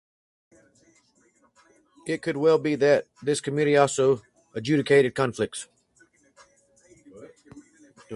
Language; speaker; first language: English; native; English